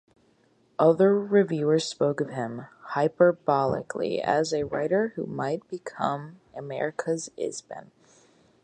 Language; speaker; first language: English; native; English